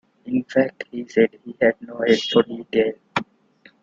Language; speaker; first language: English; non-native, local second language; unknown